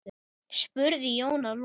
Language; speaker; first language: Icelandic; native; Icelandic